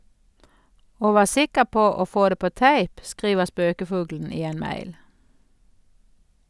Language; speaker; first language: Norwegian; native; Norwegian